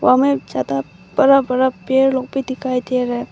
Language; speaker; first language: Hindi; non-native, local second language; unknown